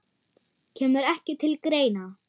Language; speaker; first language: Icelandic; non-native, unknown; German